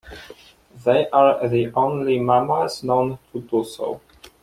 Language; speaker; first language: English; non-native, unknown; Polish